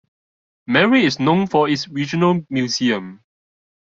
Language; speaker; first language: English; non-native, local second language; Cantonese